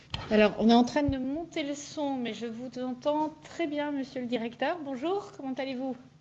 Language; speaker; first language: French; native; French